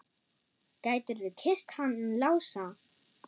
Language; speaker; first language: Icelandic; non-native, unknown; German